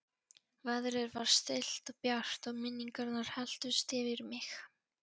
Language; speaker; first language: Icelandic; non-native, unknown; Polish